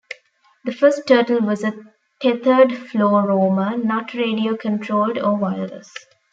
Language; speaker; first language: English; non-native, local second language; Tamil